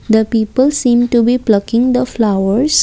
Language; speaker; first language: English; non-native, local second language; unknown